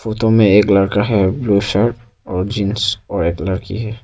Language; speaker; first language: Hindi; non-native, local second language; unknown